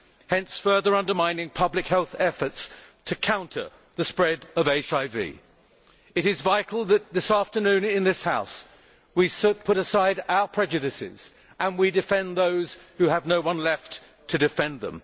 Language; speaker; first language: English; native; English